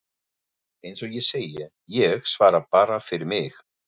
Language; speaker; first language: Icelandic; non-native, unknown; German